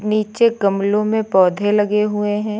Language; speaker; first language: Hindi; native; Hindi